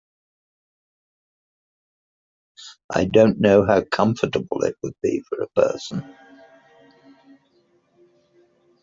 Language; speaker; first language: English; native; English